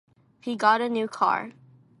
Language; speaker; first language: English; non-native, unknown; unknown